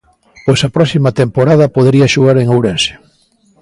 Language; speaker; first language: Galician; native; Galician